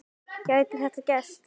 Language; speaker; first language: Icelandic; native; Icelandic